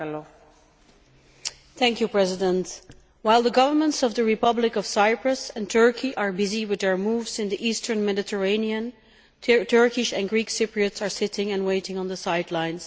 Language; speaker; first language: English; non-native, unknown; Dutch